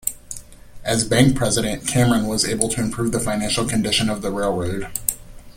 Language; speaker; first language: English; native; English